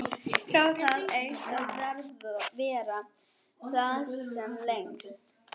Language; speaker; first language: Icelandic; non-native, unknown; German